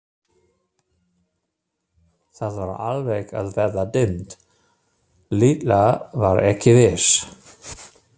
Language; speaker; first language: Icelandic; non-native, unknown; German